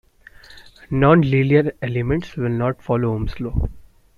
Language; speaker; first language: English; non-native, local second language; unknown